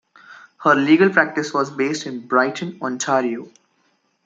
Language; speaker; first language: English; non-native, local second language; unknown